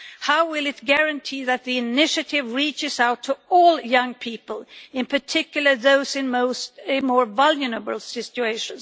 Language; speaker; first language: English; non-native, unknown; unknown